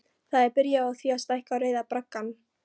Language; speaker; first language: Icelandic; non-native, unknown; Polish